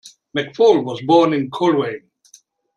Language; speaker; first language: English; non-native, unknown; German